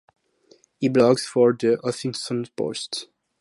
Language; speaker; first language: English; non-native, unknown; French